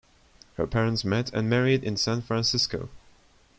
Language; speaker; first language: English; non-native, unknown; Turkish